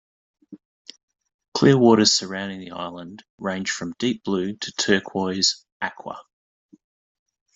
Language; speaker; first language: English; native; English